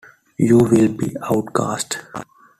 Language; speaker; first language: English; non-native, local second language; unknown